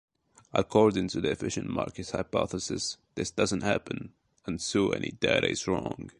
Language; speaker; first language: English; native; English